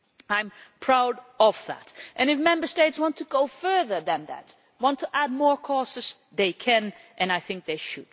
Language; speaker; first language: English; non-native, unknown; Dutch